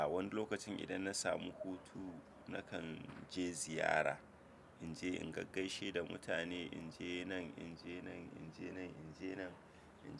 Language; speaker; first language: Hausa; native; Hausa